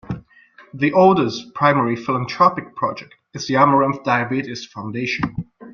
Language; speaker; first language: English; non-native, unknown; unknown